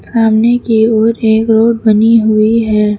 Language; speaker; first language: Hindi; native; Hindi